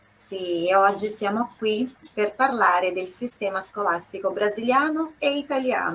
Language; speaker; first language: Italian; non-native, fluent; Portuguese